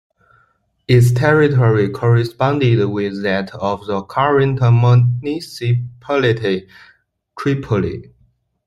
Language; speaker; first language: English; non-native, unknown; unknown